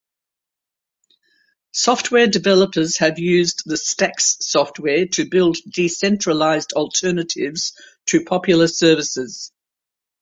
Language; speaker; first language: English; native; English